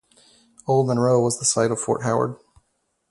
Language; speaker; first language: English; native; English